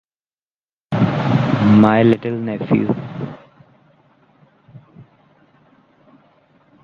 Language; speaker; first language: English; non-native, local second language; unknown